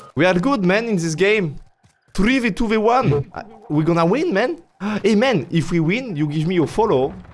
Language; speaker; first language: English; non-native, learner; French